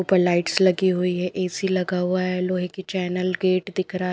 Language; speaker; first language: Hindi; non-native, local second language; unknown